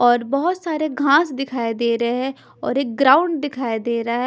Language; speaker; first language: Hindi; non-native, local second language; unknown